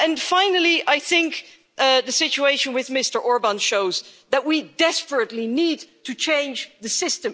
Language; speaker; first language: English; non-native, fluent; Dutch